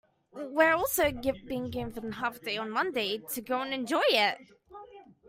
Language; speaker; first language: English; native; English